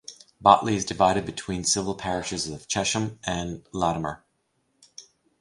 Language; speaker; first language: English; native; English